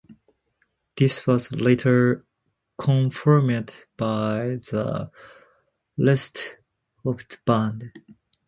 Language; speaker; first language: English; non-native, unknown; Japanese